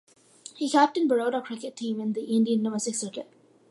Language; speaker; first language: English; early bilingual, other home language; Malayalam